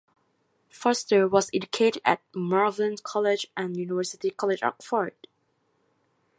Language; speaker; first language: English; non-native, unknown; Thai